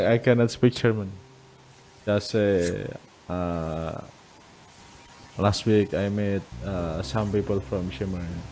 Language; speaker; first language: English; non-native, learner; Indonesian